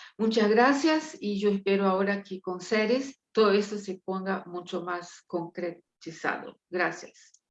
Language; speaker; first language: Spanish; non-native, related language; Portuguese